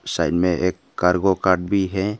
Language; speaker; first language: Hindi; non-native, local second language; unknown